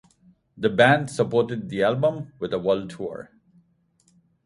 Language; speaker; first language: English; non-native, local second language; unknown